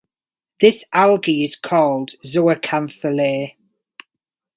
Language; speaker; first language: English; native; English